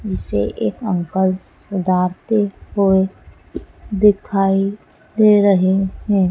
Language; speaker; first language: Hindi; native; Hindi